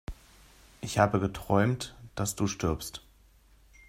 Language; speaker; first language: German; native; German